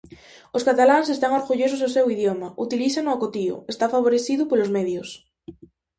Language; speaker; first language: Galician; native; Galician